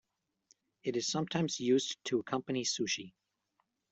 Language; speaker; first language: English; native; English